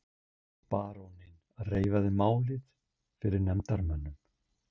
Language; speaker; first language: Icelandic; native; Icelandic